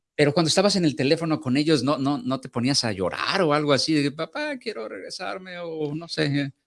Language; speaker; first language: Spanish; native; Spanish